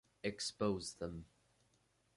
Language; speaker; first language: English; native; English